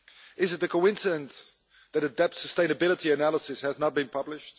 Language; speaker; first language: English; non-native, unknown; Dutch